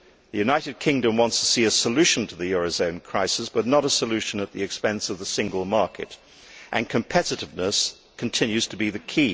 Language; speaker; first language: English; native; English